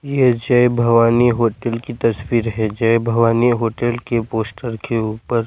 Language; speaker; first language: Hindi; non-native, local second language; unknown